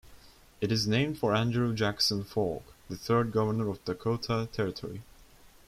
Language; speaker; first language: English; non-native, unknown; Turkish